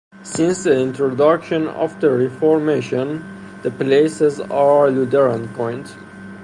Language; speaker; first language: English; non-native, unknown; Persian